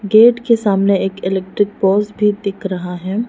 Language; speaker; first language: Hindi; non-native, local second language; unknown